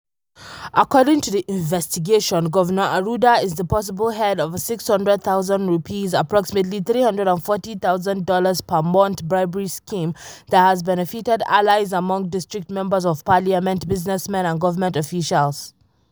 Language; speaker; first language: English; non-native, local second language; Hausa